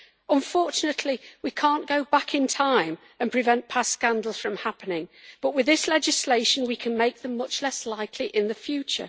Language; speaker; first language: English; native; English